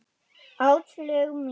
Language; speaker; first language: Icelandic; non-native, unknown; German